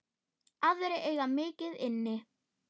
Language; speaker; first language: Icelandic; non-native, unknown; German